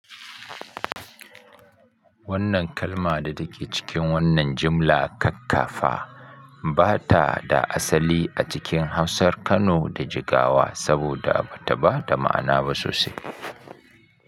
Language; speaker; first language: Hausa; native; Hausa